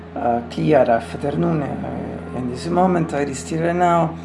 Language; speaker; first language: English; non-native, fluent; Italian